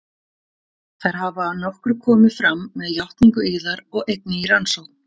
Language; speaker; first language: Icelandic; native; Icelandic